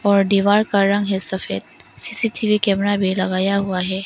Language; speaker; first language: Hindi; non-native, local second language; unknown